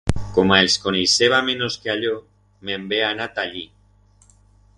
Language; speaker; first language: Aragonese; non-native, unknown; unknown